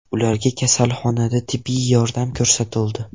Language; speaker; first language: Uzbek; non-native, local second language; Russian